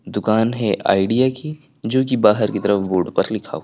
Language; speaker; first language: Hindi; native; Hindi